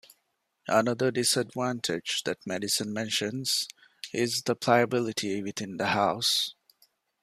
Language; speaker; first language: English; non-native, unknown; Divehi